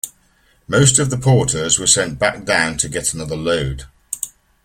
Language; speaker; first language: English; native; English